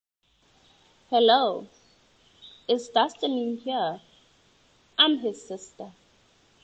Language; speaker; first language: English; native; English